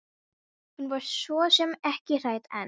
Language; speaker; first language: Icelandic; non-native, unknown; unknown